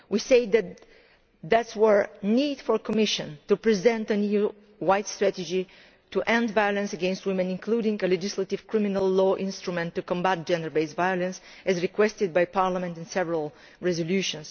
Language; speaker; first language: English; non-native, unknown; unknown